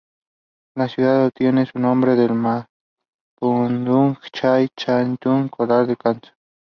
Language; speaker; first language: English; non-native, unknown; Spanish